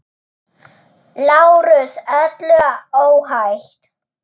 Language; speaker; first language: Icelandic; non-native, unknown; German